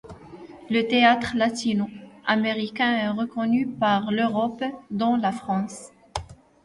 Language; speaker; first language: French; non-native, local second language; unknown